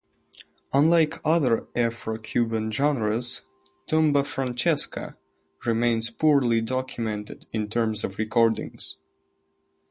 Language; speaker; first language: English; native; English